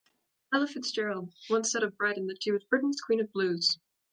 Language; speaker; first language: English; native; English